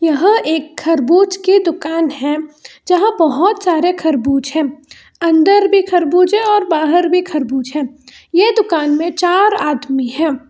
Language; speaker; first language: Hindi; non-native, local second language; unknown